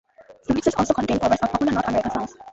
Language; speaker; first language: English; non-native, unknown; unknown